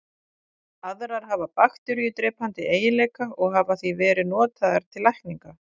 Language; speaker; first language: Icelandic; native; Icelandic